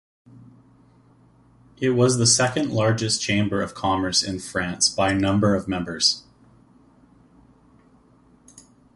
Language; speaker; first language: English; native; English